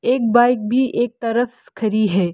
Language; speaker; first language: Hindi; non-native, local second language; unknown